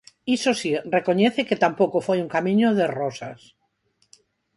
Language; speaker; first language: Galician; non-native, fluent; Spanish